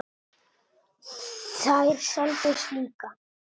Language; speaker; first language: Icelandic; non-native, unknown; Italian